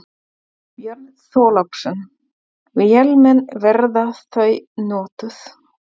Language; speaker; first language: Icelandic; non-native, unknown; German